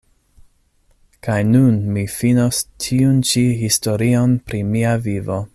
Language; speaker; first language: Esperanto; non-native, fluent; English